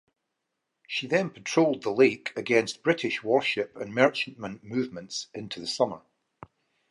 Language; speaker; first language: English; native; English